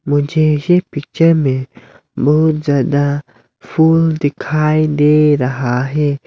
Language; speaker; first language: Hindi; non-native, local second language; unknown